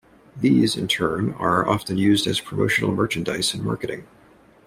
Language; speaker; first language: English; native; English